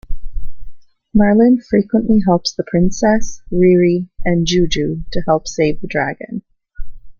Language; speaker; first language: English; native; English